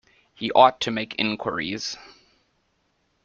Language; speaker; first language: English; native; English